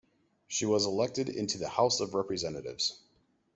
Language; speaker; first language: English; native; English